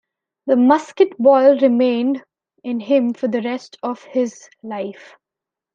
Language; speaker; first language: English; non-native, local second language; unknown